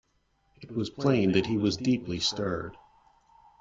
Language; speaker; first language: English; native; English